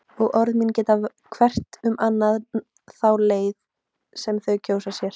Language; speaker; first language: Icelandic; native; Icelandic